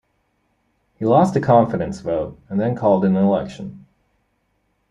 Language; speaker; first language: English; native; English